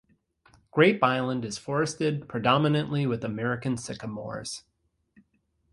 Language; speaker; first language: English; native; English